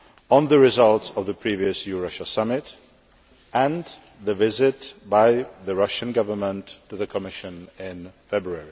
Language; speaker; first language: English; non-native, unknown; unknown